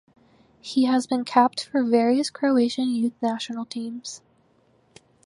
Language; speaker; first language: English; native; English